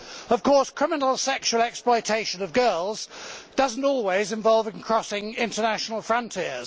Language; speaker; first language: English; native; English